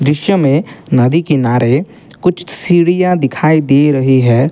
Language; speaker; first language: Hindi; non-native, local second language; Assamese